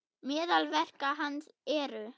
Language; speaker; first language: Icelandic; non-native, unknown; German